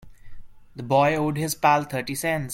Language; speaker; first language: English; non-native, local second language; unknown